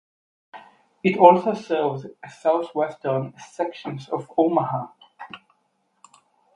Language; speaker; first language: English; non-native, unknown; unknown